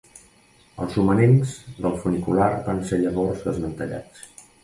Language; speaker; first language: Catalan; native; Catalan